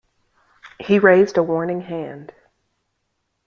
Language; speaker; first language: English; native; English